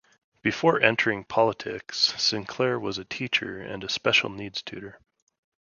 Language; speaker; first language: English; native; English